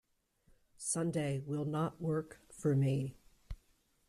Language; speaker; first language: English; native; English